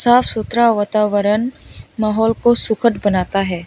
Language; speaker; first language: Hindi; non-native, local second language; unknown